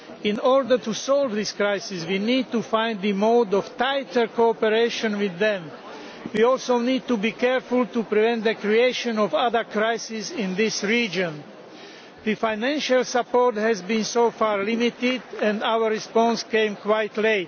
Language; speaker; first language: English; non-native, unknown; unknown